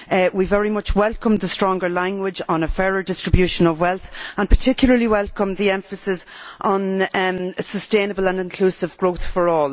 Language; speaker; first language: English; native; English